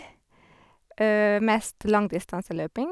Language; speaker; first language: Norwegian; non-native, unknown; Hungarian